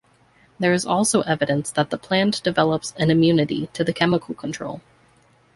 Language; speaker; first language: English; native; English